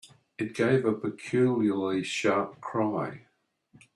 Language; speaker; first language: English; native; English